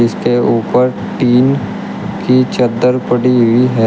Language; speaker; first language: Hindi; native; Hindi